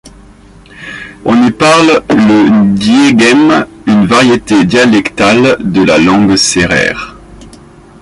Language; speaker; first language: French; native; French